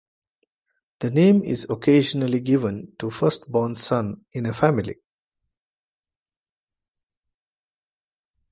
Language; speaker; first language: English; non-native, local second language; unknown